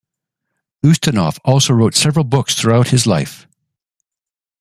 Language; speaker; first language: English; native; English